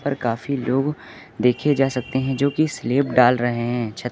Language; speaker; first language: Hindi; native; Hindi